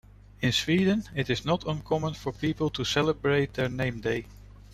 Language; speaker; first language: English; non-native, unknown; Dutch